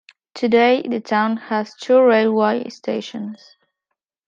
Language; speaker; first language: English; non-native, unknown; Spanish